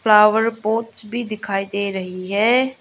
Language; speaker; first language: Hindi; non-native, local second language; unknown